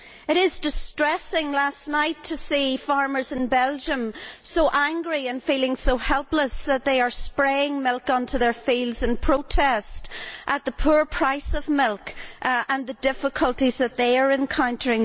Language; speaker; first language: English; native; English